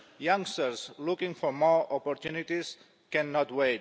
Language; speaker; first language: English; non-native, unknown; Catalan